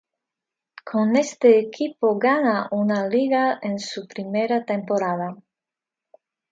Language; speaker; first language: Spanish; non-native, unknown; Russian